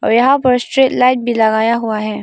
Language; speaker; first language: Hindi; non-native, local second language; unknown